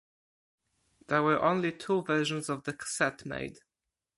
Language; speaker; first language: English; non-native, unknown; Polish